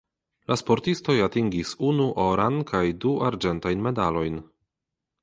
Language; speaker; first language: Esperanto; non-native, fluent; Polish